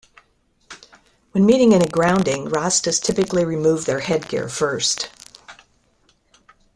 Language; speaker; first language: English; native; English